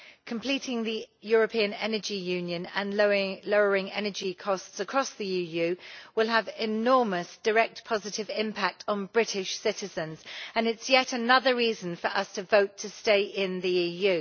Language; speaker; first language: English; native; English